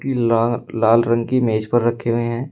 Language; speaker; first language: Hindi; native; Hindi